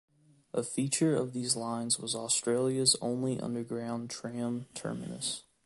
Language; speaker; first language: English; native; English